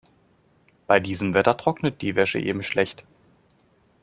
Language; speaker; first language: German; native; German